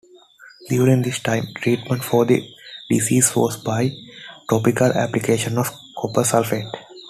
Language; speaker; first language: English; non-native, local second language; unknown